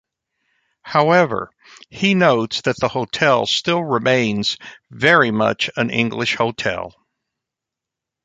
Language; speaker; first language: English; native; English